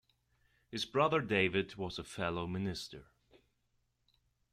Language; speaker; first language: English; non-native, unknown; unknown